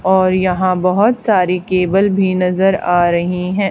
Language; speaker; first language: Hindi; native; Hindi